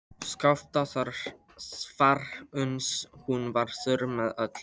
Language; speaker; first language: Icelandic; non-native, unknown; Polish